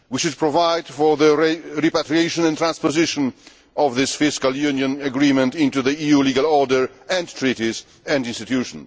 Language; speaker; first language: English; non-native, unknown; Polish